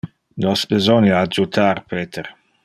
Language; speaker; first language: Interlingua; non-native, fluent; Dutch